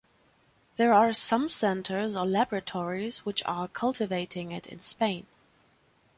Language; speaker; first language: English; non-native, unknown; German